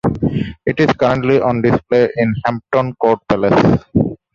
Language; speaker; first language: English; non-native, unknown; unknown